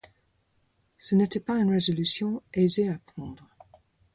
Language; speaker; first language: French; non-native, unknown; English